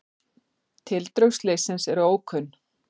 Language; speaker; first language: Icelandic; native; Icelandic